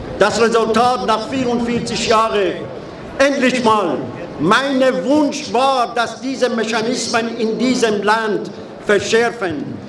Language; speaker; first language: German; non-native, fluent; Persian